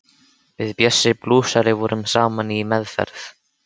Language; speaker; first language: Icelandic; native; Icelandic